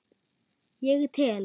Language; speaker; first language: Icelandic; non-native, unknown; German